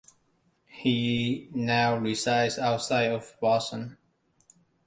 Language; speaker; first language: English; non-native, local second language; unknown